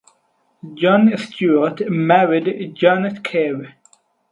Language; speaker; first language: English; non-native, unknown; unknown